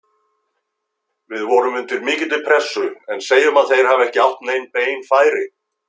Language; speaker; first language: Icelandic; native; Icelandic